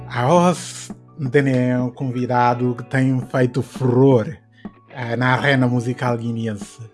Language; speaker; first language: Portuguese; non-native, local second language; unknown